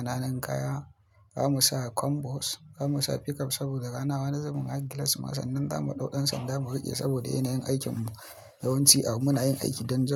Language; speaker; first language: Hausa; native; Hausa